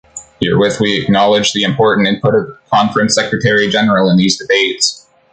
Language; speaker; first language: English; native; English